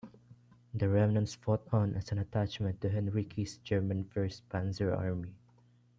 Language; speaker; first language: English; non-native, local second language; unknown